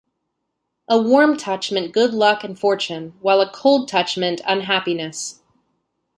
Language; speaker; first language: English; native; English